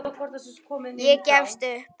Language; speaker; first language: Icelandic; native; Icelandic